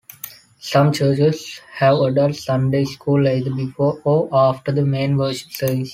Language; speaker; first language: English; non-native, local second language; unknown